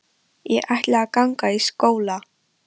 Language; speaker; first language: Icelandic; non-native, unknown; Polish